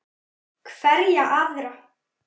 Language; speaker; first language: Icelandic; native; Icelandic